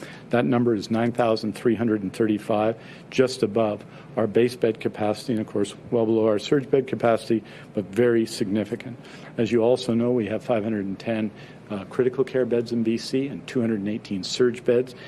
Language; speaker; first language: English; native; English